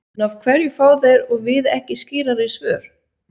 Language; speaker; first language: Icelandic; non-native, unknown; Swiss German